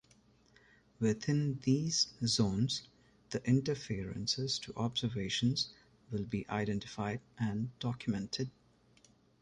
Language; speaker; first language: English; non-native, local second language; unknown